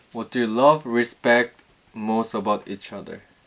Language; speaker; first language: English; non-native, learner; Korean